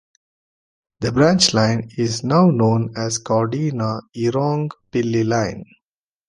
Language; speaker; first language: English; non-native, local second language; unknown